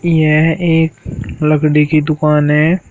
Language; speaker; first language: Hindi; native; Hindi